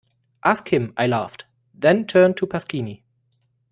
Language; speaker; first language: English; non-native, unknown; German